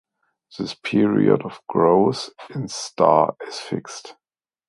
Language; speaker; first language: English; non-native, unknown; German